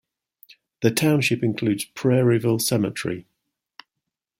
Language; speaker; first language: English; native; English